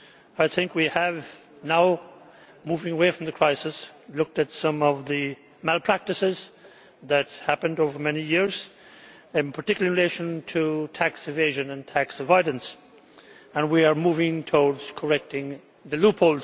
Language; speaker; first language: English; native; English